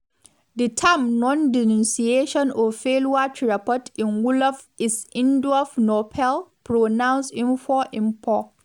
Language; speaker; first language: English; non-native, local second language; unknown